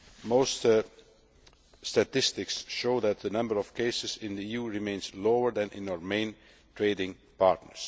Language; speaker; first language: English; non-native, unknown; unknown